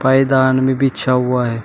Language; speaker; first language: Hindi; native; Hindi